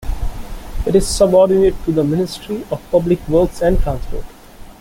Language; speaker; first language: English; non-native, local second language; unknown